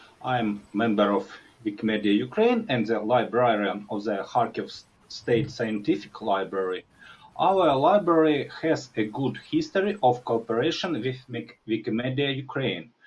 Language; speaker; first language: English; non-native, learner; Ukrainian